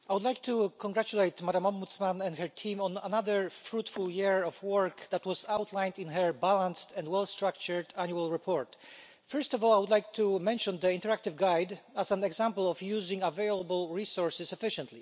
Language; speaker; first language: English; non-native, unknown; Polish